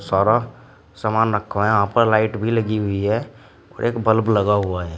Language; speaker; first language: Hindi; native; Hindi